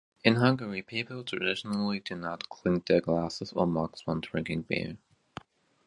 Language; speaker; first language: English; native; English